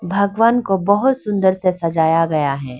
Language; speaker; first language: Hindi; non-native, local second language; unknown